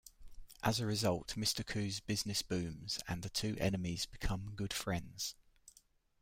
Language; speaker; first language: English; native; English